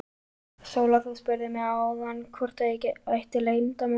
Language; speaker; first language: Icelandic; native; Icelandic